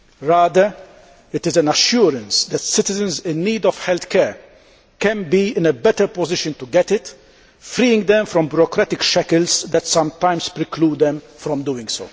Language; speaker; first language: English; non-native, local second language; Maltese